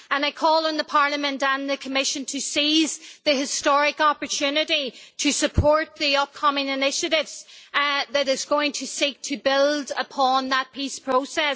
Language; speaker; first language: English; native; English